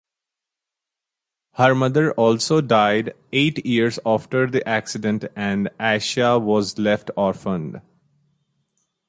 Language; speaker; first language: English; non-native, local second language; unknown